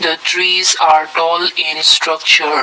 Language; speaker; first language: English; non-native, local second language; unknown